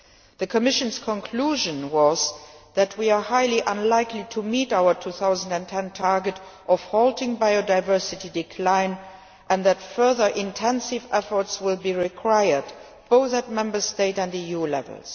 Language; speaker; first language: English; non-native, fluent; Luxembourgish